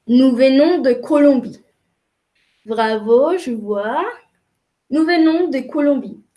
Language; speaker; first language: French; non-native, fluent; Spanish